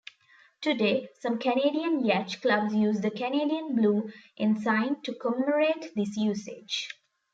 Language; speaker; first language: English; non-native, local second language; Tamil